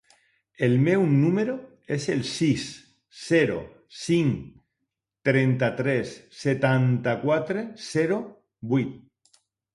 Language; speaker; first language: Catalan; non-native, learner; Spanish